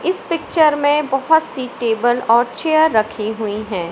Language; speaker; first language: Hindi; native; Hindi